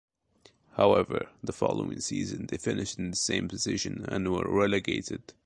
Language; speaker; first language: English; native; English